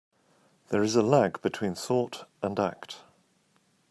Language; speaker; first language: English; native; English